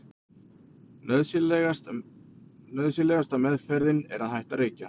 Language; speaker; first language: Icelandic; native; Icelandic